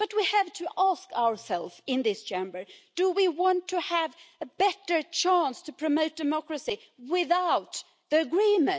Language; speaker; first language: English; non-native, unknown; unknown